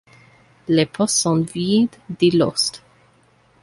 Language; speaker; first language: French; non-native, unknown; English